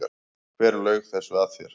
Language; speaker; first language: Icelandic; native; Icelandic